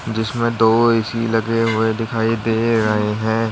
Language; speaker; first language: Hindi; native; Hindi